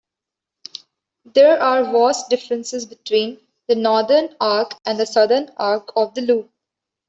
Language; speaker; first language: English; non-native, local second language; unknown